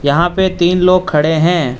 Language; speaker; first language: Hindi; non-native, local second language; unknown